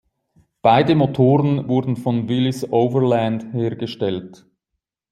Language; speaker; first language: German; native; German